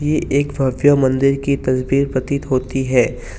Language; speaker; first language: Hindi; non-native, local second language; Assamese